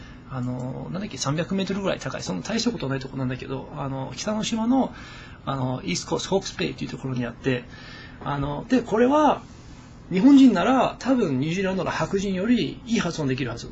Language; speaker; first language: Japanese; non-native, fluent; English